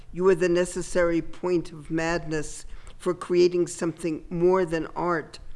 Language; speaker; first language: English; native; English